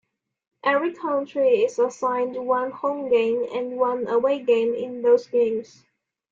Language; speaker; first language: English; non-native, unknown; Chinese